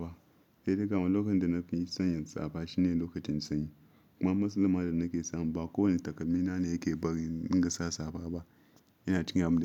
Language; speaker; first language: Hausa; non-native, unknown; Yoruba